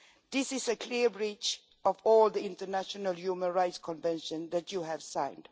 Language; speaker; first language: English; non-native, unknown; Swedish